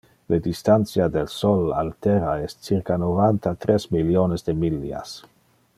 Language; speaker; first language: Interlingua; non-native, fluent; Dutch